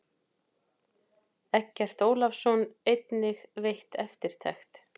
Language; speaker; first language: Icelandic; native; Icelandic